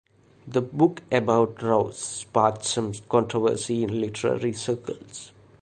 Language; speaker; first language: English; non-native, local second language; Malayalam